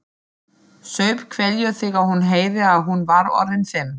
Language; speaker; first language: Icelandic; non-native, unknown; German